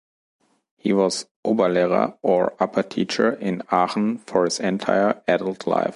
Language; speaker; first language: English; non-native, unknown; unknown